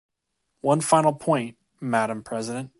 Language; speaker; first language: English; native; English